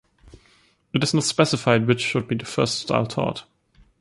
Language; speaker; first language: English; non-native, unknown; German